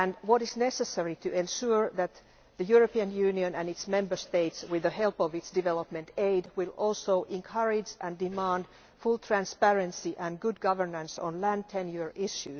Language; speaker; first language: English; non-native, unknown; Finnish